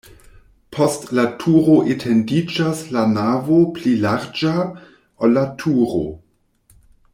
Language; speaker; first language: Esperanto; non-native, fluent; German